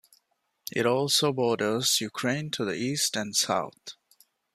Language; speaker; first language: English; non-native, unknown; Divehi